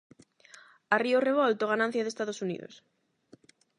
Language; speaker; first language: Galician; non-native, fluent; Spanish